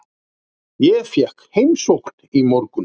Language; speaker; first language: Icelandic; native; Icelandic